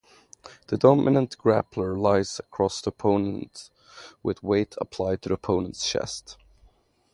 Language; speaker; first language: English; native; English